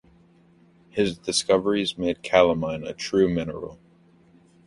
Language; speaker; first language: English; native; English